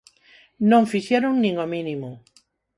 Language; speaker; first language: Galician; non-native, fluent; Spanish